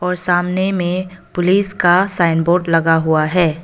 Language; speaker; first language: Hindi; non-native, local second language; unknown